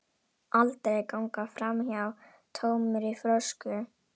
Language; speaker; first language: Icelandic; non-native, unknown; Indonesian